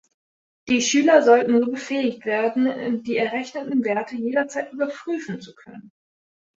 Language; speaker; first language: German; native; German